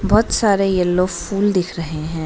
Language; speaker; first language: Hindi; non-native, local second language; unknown